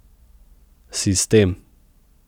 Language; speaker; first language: Slovenian; native; Slovenian